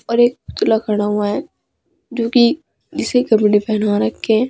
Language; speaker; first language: Hindi; native; Hindi